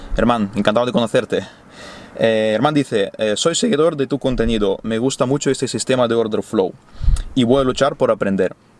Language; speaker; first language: Spanish; non-native, fluent; Ukrainian